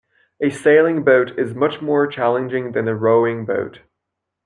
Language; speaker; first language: English; non-native, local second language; French